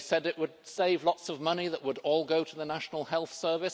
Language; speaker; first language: English; native; English